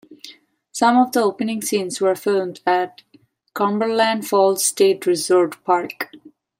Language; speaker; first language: English; non-native, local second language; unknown